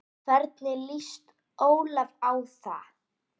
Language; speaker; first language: Icelandic; native; Icelandic